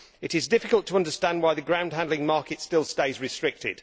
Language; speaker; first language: English; native; English